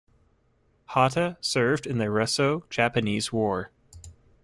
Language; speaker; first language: English; native; English